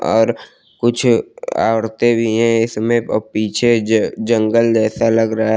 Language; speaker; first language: Hindi; native; Hindi